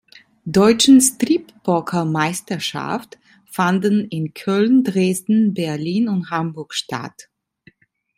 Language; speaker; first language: German; non-native, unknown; Italian